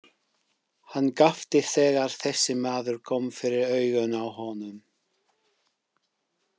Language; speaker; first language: Icelandic; non-native, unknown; English